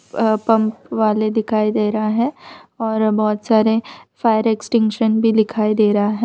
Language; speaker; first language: Hindi; non-native, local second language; Gujarati